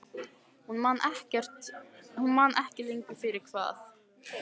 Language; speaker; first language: Icelandic; native; Icelandic